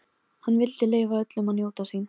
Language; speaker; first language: Icelandic; non-native, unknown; Polish